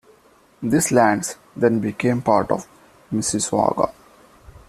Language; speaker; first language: English; non-native, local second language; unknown